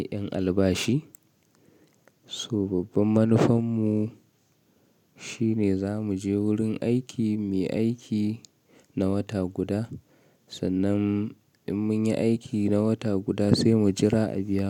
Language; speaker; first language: Hausa; native; Hausa